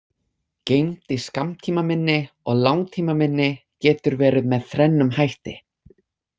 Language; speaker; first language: Icelandic; non-native, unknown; English